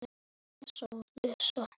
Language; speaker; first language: Icelandic; native; Icelandic